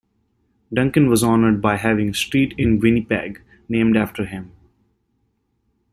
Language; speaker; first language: English; native; English